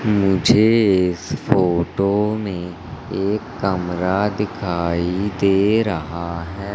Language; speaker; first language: Hindi; native; Hindi